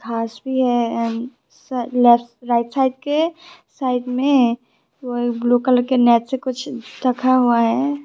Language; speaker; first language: Hindi; non-native, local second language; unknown